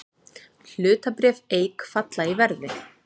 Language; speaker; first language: Icelandic; native; Icelandic